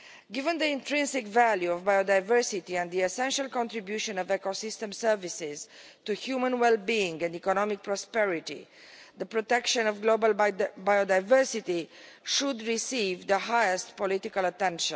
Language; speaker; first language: English; non-native, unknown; Romanian